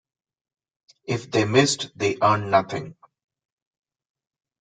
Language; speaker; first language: English; non-native, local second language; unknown